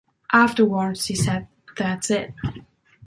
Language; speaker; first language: English; non-native, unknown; German